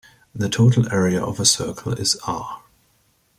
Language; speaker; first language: English; native; English